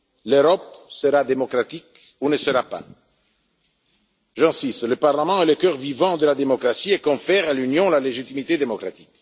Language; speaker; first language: French; non-native, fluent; Italian